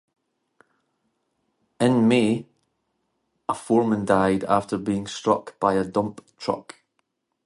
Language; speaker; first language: English; native; English